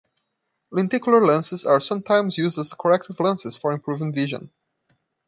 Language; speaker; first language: English; non-native, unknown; Portuguese